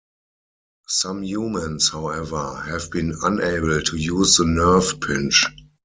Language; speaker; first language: English; non-native, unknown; German